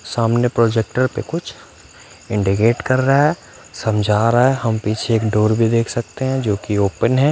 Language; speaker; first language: Hindi; non-native, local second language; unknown